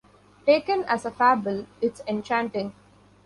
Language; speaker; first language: English; non-native, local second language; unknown